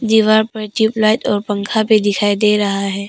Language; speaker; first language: Hindi; non-native, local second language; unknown